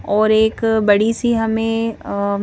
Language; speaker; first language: Hindi; native; Hindi